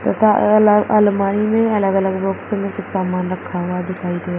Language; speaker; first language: Hindi; native; Hindi